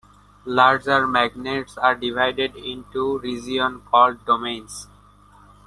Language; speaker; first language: English; non-native, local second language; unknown